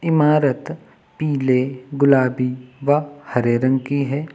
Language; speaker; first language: Hindi; native; Hindi